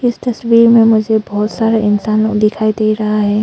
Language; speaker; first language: Hindi; early bilingual, other home language; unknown